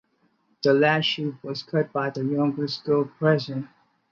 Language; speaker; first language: English; non-native, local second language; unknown